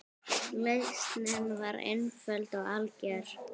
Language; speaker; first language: Icelandic; native; Icelandic